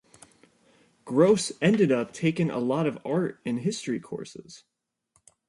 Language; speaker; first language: English; native; English